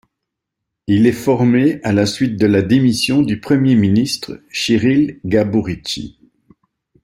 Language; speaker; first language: French; native; French